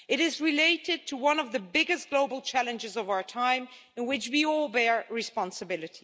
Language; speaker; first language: English; non-native, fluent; Dutch